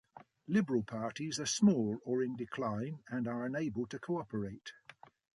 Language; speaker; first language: English; native; English